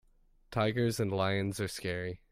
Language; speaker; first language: English; native; English